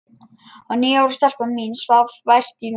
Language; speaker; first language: Icelandic; non-native, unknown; Lithuanian